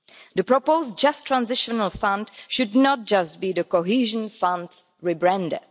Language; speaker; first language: English; non-native, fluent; Czech